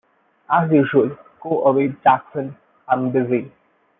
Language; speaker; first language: English; non-native, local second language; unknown